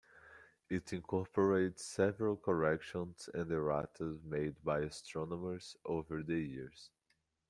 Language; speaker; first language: English; non-native, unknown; Portuguese